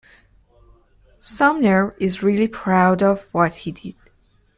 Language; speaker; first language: English; non-native, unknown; Persian